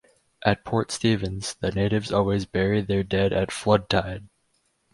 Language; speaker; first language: English; native; English